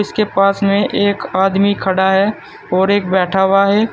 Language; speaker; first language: Hindi; native; Hindi